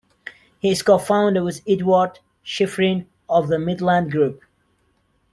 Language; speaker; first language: English; non-native, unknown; Central Kurdish